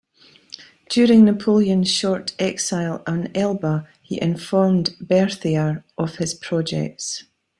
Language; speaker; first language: English; native; English